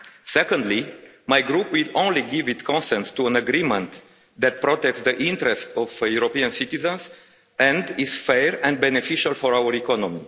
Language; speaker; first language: English; non-native, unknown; Romanian